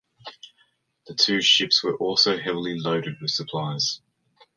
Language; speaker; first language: English; native; English